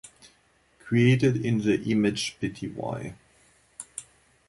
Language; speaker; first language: English; non-native, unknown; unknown